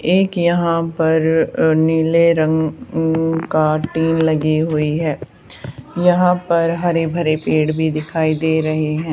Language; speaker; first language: Hindi; native; Hindi